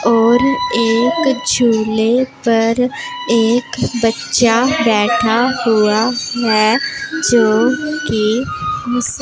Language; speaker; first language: Hindi; non-native, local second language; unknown